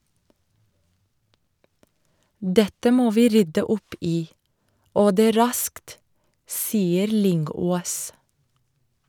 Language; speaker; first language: Norwegian; non-native, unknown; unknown